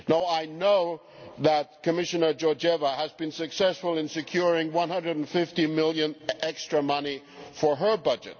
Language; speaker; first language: English; non-native, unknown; German